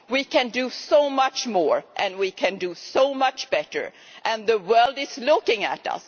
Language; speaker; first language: English; non-native, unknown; Swedish